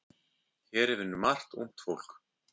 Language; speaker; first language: Icelandic; native; Icelandic